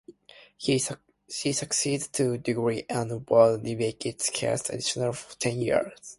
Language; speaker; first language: English; non-native, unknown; Japanese